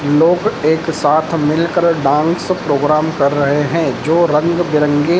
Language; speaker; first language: Hindi; native; Hindi